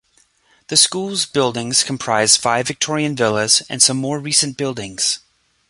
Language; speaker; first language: English; native; English